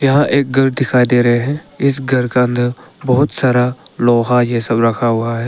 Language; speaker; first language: Hindi; non-native, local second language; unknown